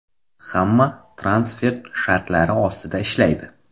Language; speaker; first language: Uzbek; non-native, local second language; Kara-Kalpak